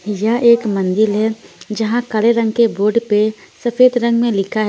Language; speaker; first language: Hindi; non-native, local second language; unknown